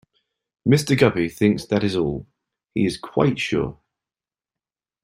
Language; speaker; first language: English; native; English